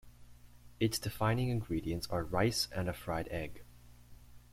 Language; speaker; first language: English; native; English